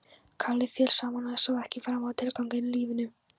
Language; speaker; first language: Icelandic; non-native, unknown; Polish